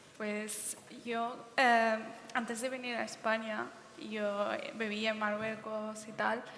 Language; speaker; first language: Spanish; early bilingual, other home language; Berber languages